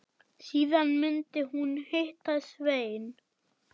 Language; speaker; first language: Icelandic; non-native, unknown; German